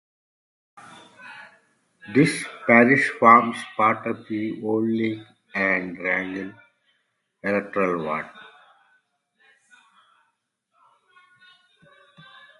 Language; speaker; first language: English; non-native, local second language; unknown